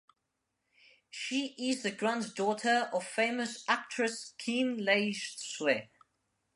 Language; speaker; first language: English; non-native, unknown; Spanish